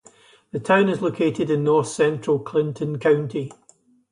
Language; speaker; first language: English; native; English